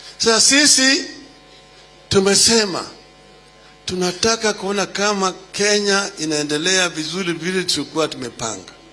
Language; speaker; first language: Swahili; non-native, local second language; Luo (Kenya and Tanzania)